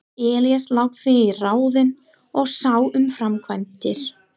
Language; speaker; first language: Icelandic; non-native, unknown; English